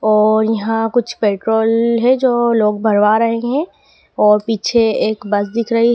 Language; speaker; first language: Hindi; native; Hindi